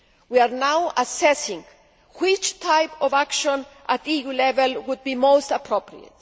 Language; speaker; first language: English; non-native, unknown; Greek